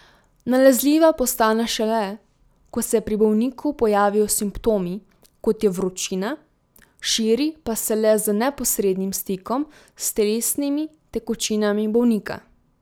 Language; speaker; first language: Slovenian; native; Slovenian